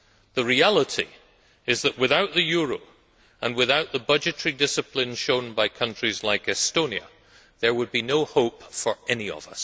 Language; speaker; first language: English; native; English